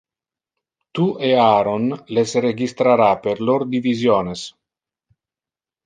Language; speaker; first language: Interlingua; non-native, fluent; Italian